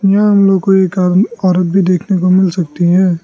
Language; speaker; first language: Hindi; non-native, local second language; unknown